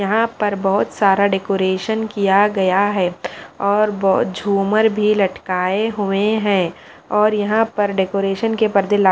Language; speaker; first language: Hindi; non-native, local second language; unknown